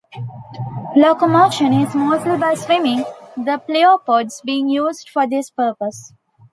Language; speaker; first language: English; non-native, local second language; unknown